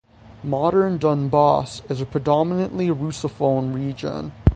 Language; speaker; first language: English; native; English